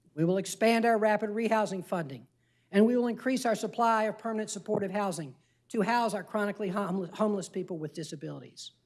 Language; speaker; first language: English; native; English